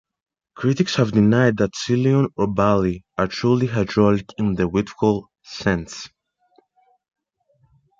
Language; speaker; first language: English; non-native, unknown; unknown